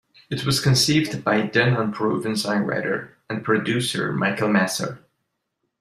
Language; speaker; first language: English; non-native, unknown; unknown